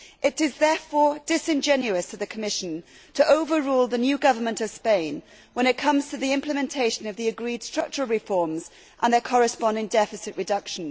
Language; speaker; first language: English; native; English